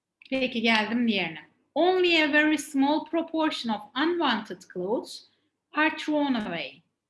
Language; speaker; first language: English; non-native, fluent; Turkish